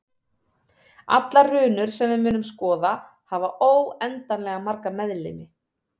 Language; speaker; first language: Icelandic; native; Icelandic